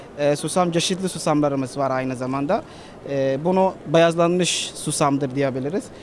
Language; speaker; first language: Turkish; non-native, fluent; Somali